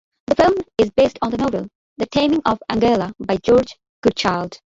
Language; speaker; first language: English; non-native, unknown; Bangla